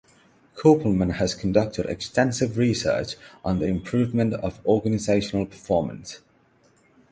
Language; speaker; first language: English; non-native, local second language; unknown